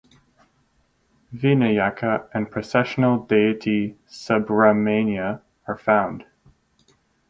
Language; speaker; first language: English; native; English